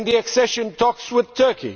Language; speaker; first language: English; non-native, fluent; Romanian